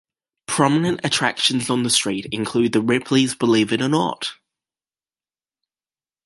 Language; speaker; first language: English; native; English